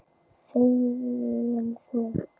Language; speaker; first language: Icelandic; native; Icelandic